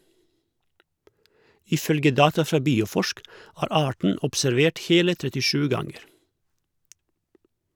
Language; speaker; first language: Norwegian; non-native, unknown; Croatian